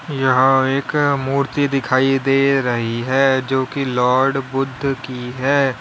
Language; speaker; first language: Hindi; native; Hindi